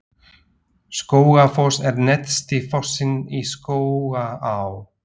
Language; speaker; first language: Icelandic; non-native, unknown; Slovak